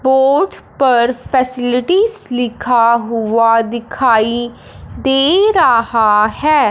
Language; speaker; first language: Hindi; non-native, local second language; Punjabi